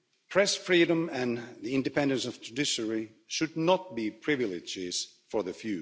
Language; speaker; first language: English; non-native, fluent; Finnish